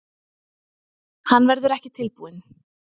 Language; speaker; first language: Icelandic; native; Icelandic